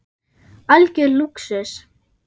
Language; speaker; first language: Icelandic; non-native, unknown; German